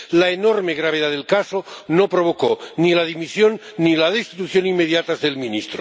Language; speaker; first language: Spanish; non-native, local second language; Catalan